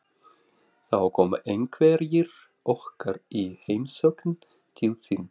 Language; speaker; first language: Icelandic; non-native, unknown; Russian